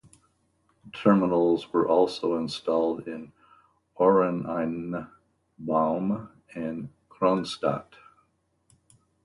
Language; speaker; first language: English; native; English